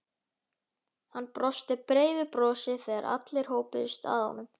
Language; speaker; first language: Icelandic; native; Icelandic